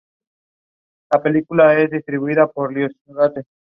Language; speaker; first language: English; non-native, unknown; Spanish